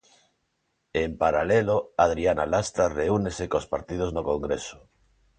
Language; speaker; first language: Galician; non-native, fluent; Spanish